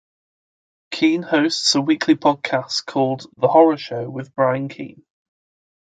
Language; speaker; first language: English; native; English